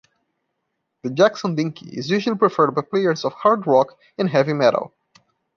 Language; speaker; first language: English; non-native, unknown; Portuguese